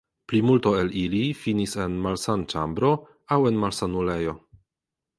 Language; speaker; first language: Esperanto; non-native, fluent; Polish